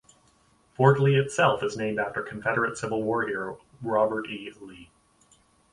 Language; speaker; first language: English; native; English